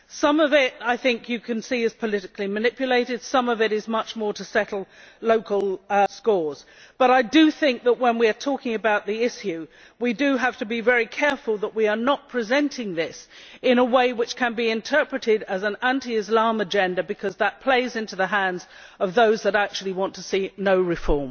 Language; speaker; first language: English; native; English